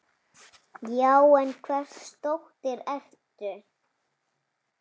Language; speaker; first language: Icelandic; native; Icelandic